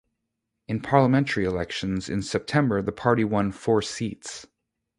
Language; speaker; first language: English; native; English